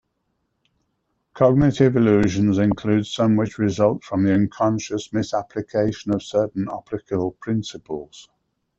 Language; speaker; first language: English; native; English